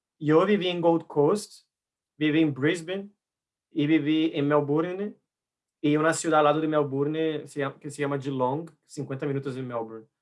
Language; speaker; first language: Spanish; non-native, related language; Portuguese